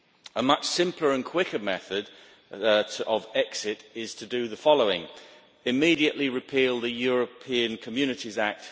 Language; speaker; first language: English; native; English